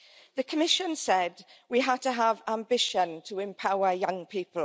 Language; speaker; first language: English; native; English